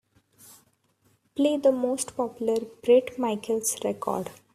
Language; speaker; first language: English; non-native, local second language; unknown